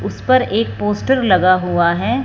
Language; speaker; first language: Hindi; non-native, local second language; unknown